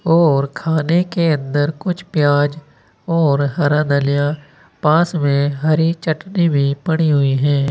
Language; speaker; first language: Hindi; native; Hindi